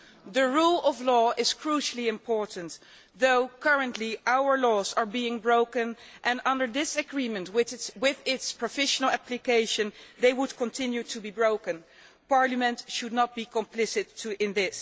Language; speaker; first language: English; non-native, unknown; Dutch